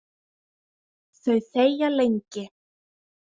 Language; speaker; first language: Icelandic; native; Icelandic